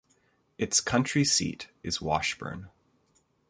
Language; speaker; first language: English; native; English